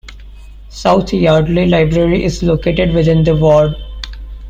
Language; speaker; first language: English; non-native, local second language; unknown